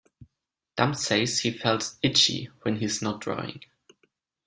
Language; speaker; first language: English; non-native, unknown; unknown